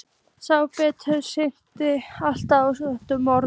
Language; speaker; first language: Icelandic; native; Icelandic